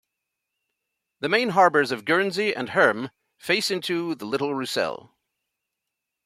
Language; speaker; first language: English; native; English